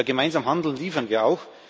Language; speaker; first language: German; native; German